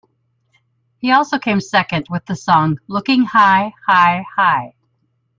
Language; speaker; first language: English; native; English